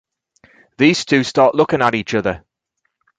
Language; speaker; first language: English; native; English